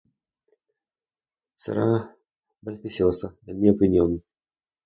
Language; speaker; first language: Spanish; non-native, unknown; Russian